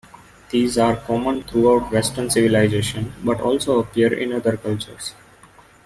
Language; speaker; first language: English; non-native, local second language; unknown